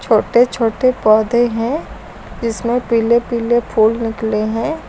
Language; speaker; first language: Hindi; native; Hindi